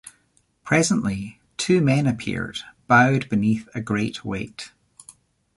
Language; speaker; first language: English; native; English